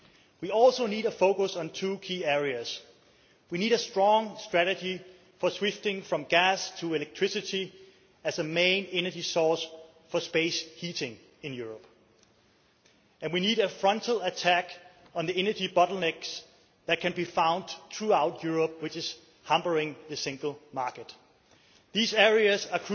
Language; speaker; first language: English; non-native, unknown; Danish